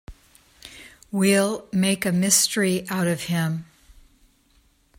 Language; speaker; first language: English; native; English